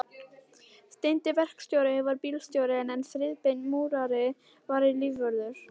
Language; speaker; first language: Icelandic; native; Icelandic